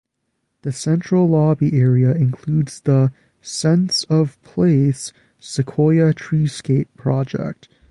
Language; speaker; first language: English; native; English